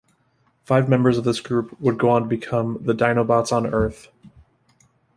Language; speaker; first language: English; native; English